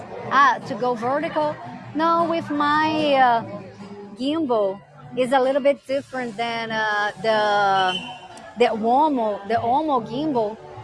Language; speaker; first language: English; non-native, fluent; Portuguese